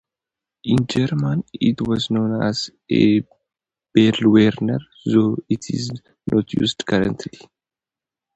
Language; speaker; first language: English; non-native, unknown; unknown